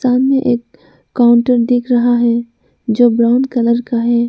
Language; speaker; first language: Hindi; non-native, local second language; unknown